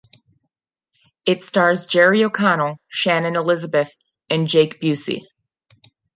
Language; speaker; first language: English; non-native, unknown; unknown